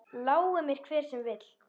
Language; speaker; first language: Icelandic; native; Icelandic